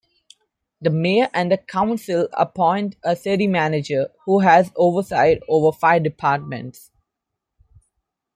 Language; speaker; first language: English; non-native, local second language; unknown